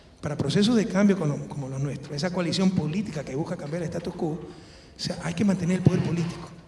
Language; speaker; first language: Spanish; native; Spanish